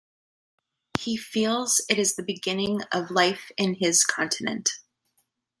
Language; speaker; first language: English; native; English